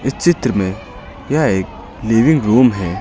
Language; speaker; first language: Hindi; native; Hindi